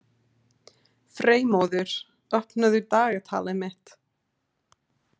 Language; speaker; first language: Icelandic; non-native, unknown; English